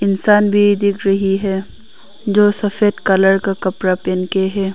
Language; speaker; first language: Hindi; early bilingual, other home language; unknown